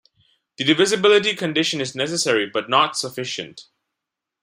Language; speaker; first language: English; non-native, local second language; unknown